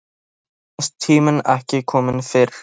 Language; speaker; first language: Icelandic; non-native, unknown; Polish